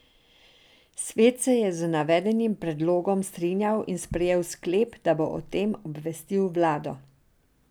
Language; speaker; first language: Slovenian; non-native, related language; Serbian